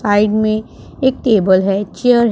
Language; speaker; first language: Hindi; non-native, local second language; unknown